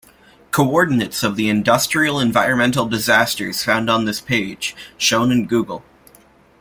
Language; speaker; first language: English; native; English